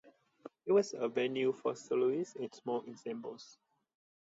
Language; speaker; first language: English; non-native, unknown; Vietnamese